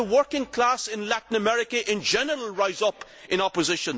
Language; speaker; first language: English; native; English